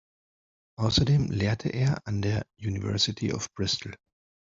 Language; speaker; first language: German; non-native, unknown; Spanish